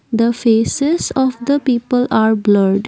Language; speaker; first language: English; non-native, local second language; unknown